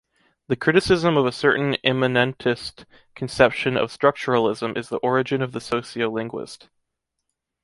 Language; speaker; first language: English; native; English